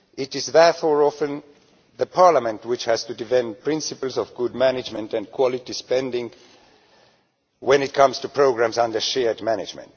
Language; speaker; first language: English; non-native, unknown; Estonian